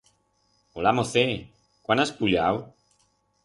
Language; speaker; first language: Aragonese; non-native, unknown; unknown